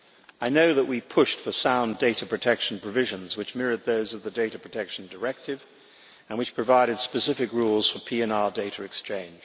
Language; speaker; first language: English; native; English